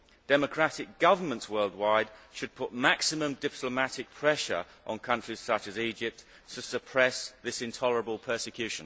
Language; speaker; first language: English; native; English